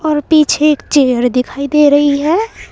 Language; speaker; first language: Hindi; native; Hindi